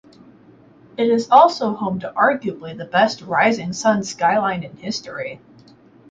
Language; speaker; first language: English; native; English